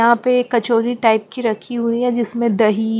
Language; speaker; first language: Hindi; non-native, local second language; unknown